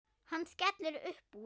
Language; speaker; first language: Icelandic; non-native, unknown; German